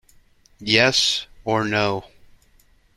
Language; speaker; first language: English; native; English